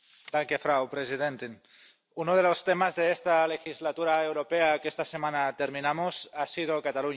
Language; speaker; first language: Spanish; non-native, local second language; Catalan